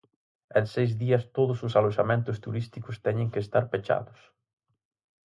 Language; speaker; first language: Galician; native; Galician